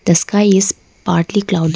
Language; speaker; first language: English; non-native, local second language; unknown